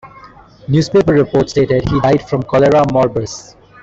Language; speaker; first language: English; non-native, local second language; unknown